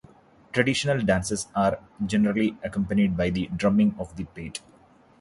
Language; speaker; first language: English; non-native, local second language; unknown